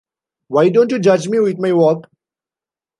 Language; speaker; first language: English; non-native, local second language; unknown